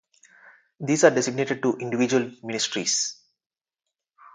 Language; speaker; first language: English; non-native, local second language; Telugu